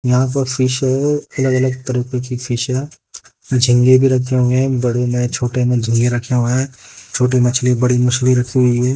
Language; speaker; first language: Hindi; native; Hindi